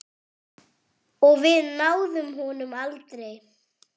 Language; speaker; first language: Icelandic; non-native, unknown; French